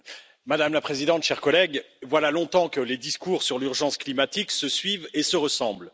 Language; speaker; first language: French; native; French